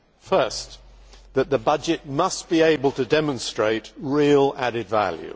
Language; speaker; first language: English; native; English